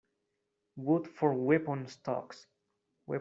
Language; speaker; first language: English; non-native, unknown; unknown